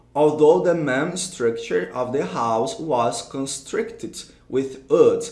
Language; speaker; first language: English; non-native, fluent; Portuguese